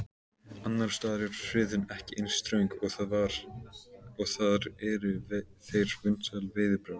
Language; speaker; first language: Icelandic; native; Icelandic